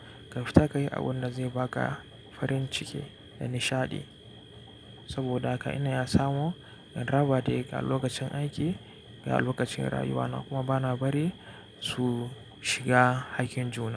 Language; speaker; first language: Hausa; native; Hausa